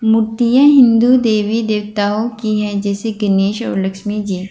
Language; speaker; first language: Hindi; non-native, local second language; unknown